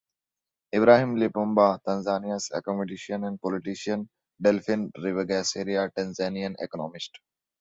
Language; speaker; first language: English; non-native, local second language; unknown